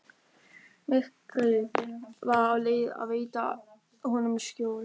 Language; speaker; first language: Icelandic; non-native, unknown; German